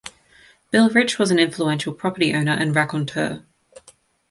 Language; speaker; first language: English; native; English